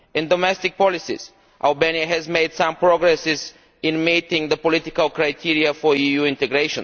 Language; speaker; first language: English; non-native, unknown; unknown